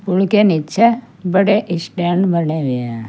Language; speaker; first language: Hindi; native; Hindi